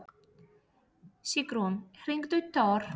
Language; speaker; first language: Icelandic; non-native, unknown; Polish